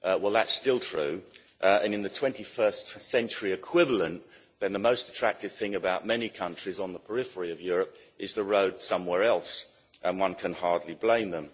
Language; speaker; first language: English; native; English